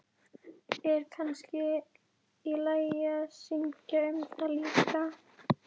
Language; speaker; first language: Icelandic; native; Icelandic